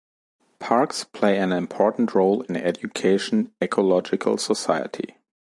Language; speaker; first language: English; non-native, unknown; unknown